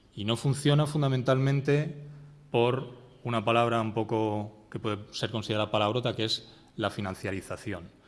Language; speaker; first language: Spanish; native; Spanish